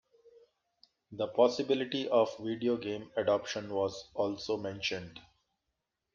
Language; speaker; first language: English; non-native, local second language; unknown